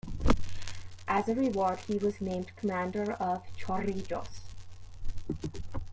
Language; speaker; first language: English; native; English